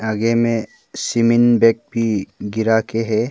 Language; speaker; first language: Hindi; non-native, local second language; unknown